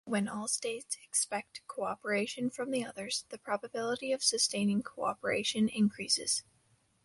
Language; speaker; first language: English; native; English